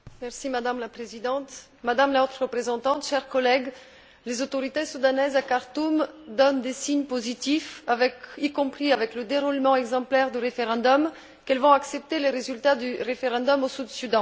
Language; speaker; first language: French; non-native, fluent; Bulgarian